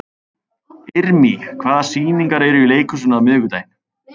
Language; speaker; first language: Icelandic; native; Icelandic